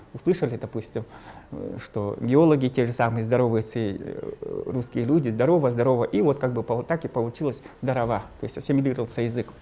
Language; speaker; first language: Russian; non-native, local second language; Evenki